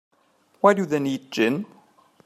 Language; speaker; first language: English; native; English